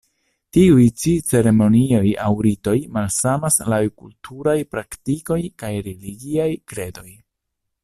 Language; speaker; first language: Esperanto; non-native, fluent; Italian